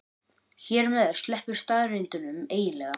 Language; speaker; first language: Icelandic; native; Icelandic